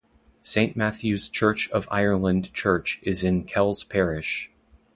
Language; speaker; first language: English; native; English